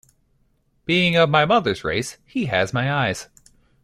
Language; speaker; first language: English; native; English